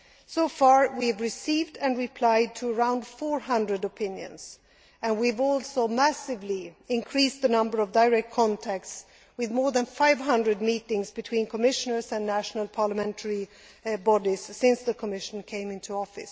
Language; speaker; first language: English; non-native, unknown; Swedish